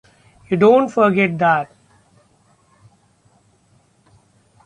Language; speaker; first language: English; non-native, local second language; Marathi